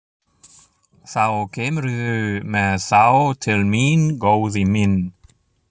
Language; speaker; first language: Icelandic; non-native, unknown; German